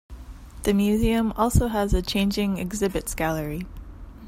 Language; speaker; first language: English; native; English